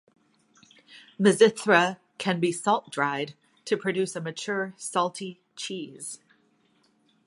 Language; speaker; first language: English; native; English